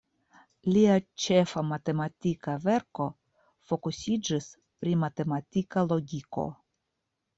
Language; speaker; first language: Esperanto; non-native, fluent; Russian